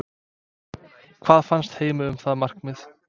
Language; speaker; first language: Icelandic; non-native, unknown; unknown